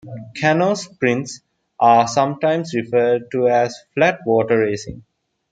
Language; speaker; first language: English; non-native, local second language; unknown